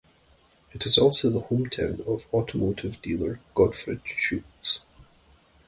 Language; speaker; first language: English; native; English